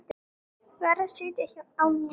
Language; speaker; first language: Icelandic; native; Icelandic